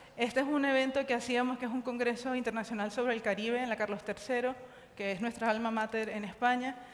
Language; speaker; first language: Spanish; native; Spanish